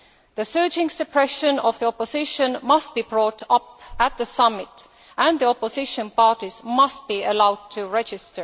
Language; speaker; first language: English; non-native, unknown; Estonian